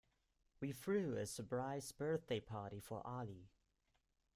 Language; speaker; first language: English; non-native, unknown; German